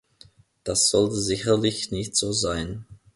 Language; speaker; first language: German; non-native, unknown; Finnish